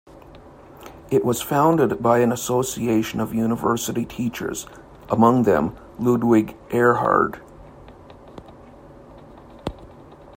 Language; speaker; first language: English; native; English